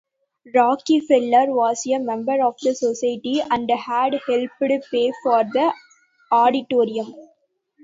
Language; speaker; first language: English; non-native, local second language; Tamil